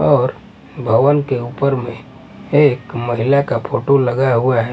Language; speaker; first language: Hindi; non-native, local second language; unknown